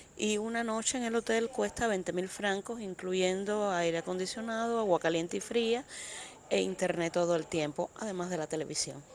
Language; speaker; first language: Spanish; native; Spanish